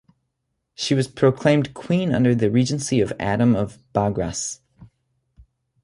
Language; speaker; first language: English; native; English